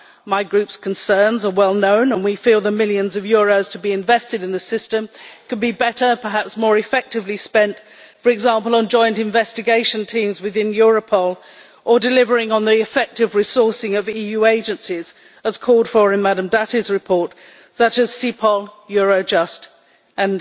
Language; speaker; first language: English; native; English